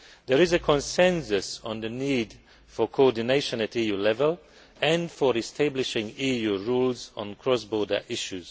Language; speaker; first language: English; non-native, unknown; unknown